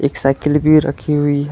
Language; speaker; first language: Hindi; non-native, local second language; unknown